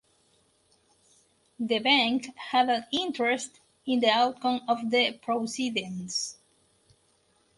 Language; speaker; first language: English; non-native, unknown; Spanish